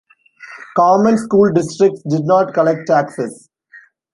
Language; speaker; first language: English; non-native, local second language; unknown